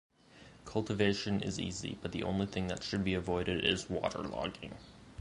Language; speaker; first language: English; native; English